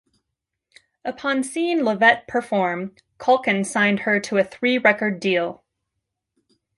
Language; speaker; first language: English; native; English